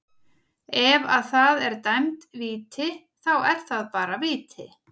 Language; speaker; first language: Icelandic; native; Icelandic